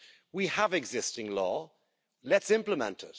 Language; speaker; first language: English; native; English